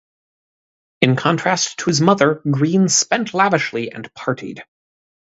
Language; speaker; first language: English; native; English